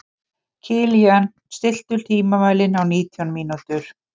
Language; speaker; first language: Icelandic; native; Icelandic